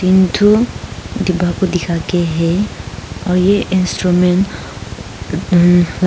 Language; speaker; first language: Hindi; non-native, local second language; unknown